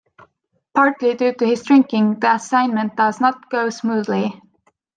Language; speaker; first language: English; non-native, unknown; Estonian